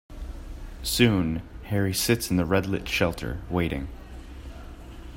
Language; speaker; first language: English; native; English